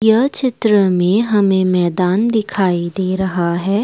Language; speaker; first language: Hindi; non-native, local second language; Assamese